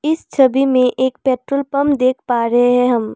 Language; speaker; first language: Hindi; non-native, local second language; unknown